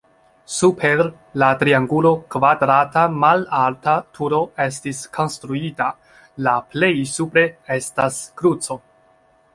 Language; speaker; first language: Esperanto; non-native, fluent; Chinese